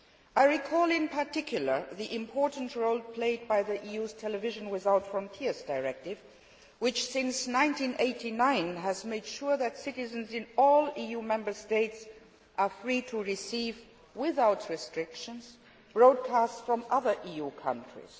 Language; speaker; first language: English; non-native, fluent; Luxembourgish